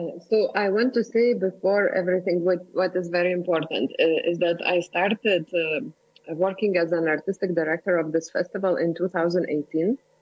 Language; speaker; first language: English; non-native, fluent; Lithuanian